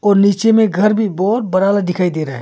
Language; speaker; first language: Hindi; non-native, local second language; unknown